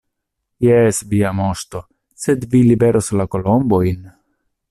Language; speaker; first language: Esperanto; non-native, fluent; Italian